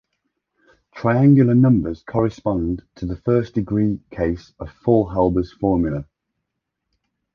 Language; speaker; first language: English; native; English